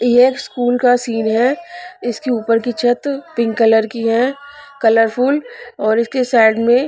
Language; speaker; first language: Hindi; non-native, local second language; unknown